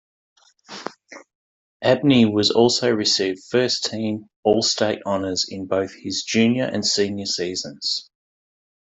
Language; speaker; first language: English; native; English